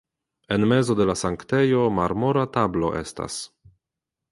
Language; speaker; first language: Esperanto; non-native, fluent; Polish